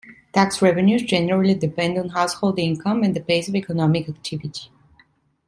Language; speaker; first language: English; non-native, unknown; Italian